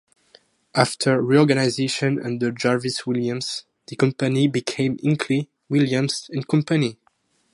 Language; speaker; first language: English; non-native, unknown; French